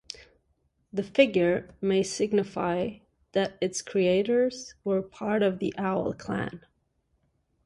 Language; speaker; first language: English; non-native, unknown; Portuguese